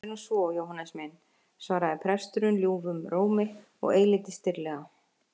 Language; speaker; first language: Icelandic; native; Icelandic